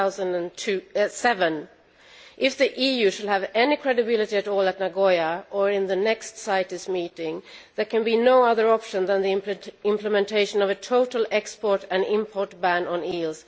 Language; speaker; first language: English; non-native, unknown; Swedish